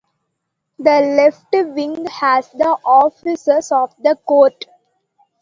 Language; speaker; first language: English; non-native, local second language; Tamil